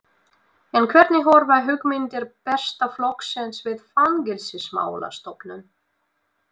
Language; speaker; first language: Icelandic; non-native, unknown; Russian